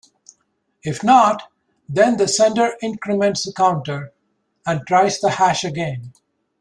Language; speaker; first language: English; native; English